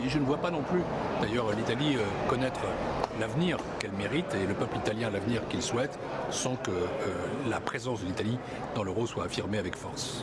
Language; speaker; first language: French; native; French